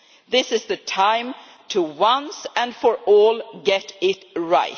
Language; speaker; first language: English; non-native, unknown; Swedish